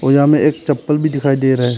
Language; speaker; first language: Hindi; early bilingual, other home language; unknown